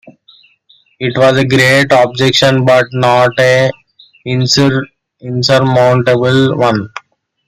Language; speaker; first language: English; non-native, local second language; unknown